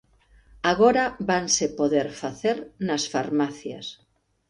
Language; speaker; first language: Galician; native; Galician